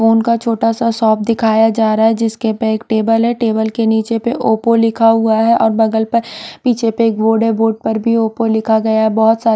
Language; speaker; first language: Hindi; non-native, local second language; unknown